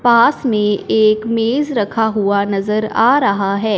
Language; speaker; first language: Hindi; non-native, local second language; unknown